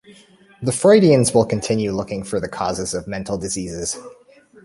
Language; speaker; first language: English; native; English